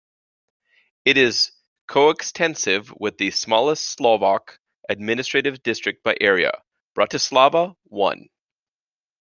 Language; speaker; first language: English; native; English